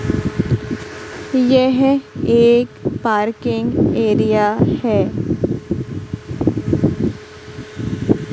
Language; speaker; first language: Hindi; native; Hindi